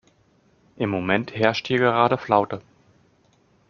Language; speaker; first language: German; native; German